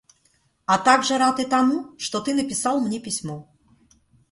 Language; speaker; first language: Russian; native; Russian